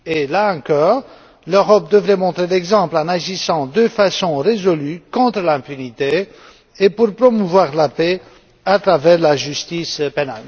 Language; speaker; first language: French; non-native, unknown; Romanian